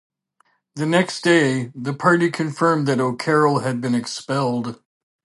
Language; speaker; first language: English; native; English